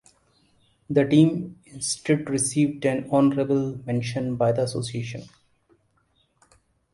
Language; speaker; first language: English; non-native, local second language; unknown